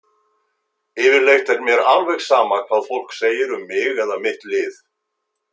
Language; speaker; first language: Icelandic; native; Icelandic